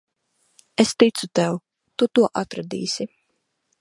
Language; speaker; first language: Latvian; native; Latvian